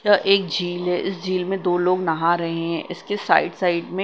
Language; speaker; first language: Hindi; non-native, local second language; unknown